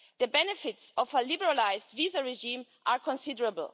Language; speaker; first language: English; non-native, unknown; German